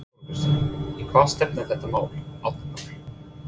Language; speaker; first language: Icelandic; non-native, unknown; English